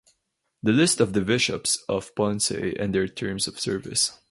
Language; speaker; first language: English; non-native, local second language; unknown